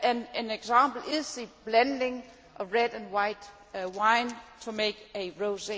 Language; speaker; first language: English; non-native, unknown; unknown